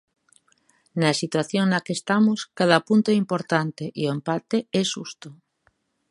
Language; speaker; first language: Galician; native; Galician